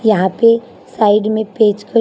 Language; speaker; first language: Hindi; native; Hindi